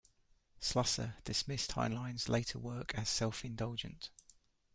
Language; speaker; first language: English; native; English